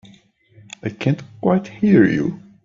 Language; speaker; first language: English; native; English